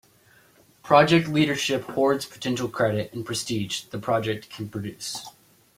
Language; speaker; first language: English; native; English